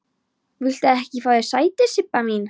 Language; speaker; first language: Icelandic; non-native, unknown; Polish